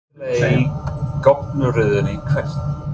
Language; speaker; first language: Icelandic; non-native, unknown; English